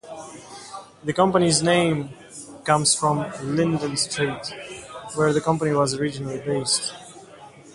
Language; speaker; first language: English; non-native, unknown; Russian